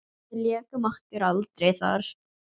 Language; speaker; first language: Icelandic; native; Icelandic